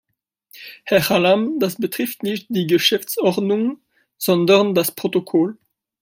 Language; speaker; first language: German; non-native, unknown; French